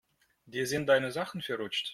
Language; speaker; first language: German; non-native, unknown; Russian